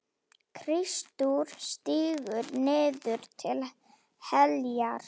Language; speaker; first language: Icelandic; non-native, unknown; Slovak